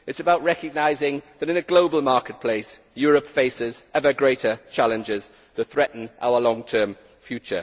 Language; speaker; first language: English; native; English